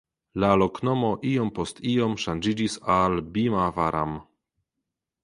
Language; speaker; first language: Esperanto; non-native, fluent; Polish